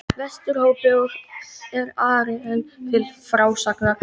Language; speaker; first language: Icelandic; native; Icelandic